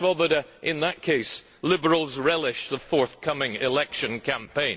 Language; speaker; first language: English; native; English